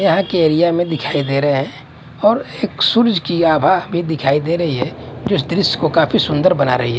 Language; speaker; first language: Hindi; native; Hindi